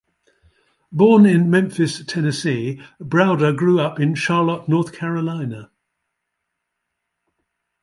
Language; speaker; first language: English; native; English